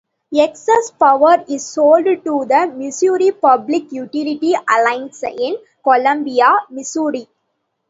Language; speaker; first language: English; non-native, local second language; Tamil